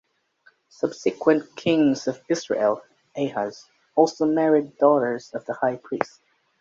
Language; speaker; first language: English; native; English